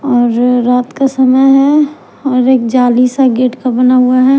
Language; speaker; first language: Hindi; non-native, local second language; Punjabi